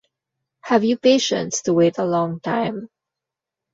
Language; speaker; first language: English; non-native, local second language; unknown